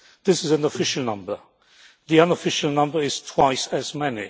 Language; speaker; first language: English; non-native, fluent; Polish